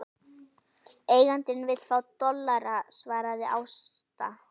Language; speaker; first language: Icelandic; native; Icelandic